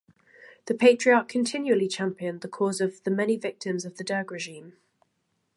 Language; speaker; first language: English; native; English